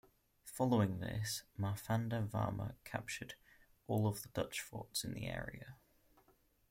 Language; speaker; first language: English; native; English